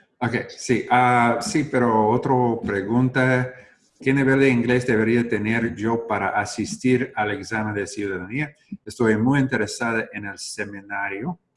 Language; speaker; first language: Spanish; non-native, learner; English